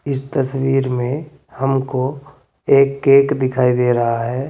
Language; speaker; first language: Hindi; native; Hindi